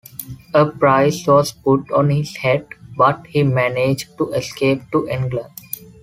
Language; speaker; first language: English; non-native, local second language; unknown